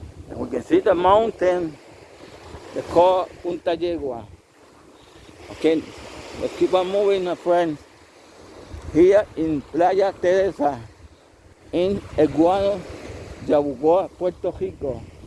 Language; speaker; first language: English; non-native, fluent; Spanish